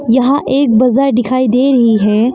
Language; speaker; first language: Hindi; non-native, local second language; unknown